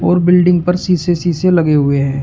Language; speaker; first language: Hindi; native; Hindi